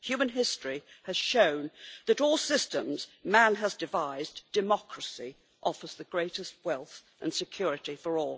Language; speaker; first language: English; native; English